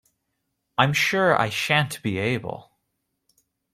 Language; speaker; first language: English; native; English